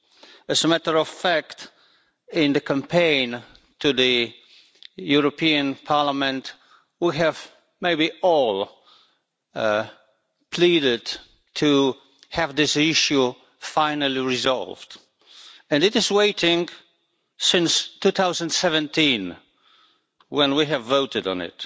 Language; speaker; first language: English; non-native, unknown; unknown